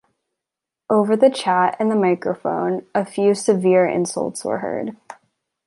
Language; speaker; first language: English; native; English